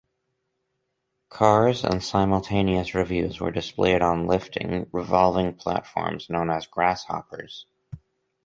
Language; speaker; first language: English; native; English